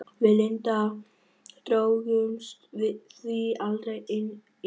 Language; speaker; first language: Icelandic; non-native, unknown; Vietnamese